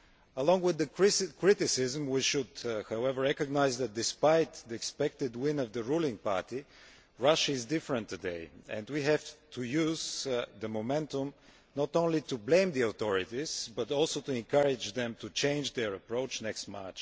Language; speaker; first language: English; non-native, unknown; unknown